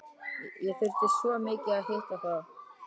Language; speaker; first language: Icelandic; native; Icelandic